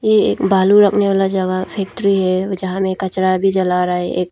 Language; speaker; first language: Hindi; non-native, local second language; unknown